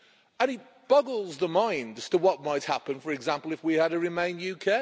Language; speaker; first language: English; native; English